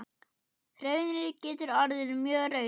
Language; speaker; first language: Icelandic; non-native, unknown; German